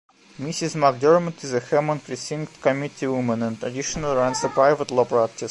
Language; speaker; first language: English; non-native, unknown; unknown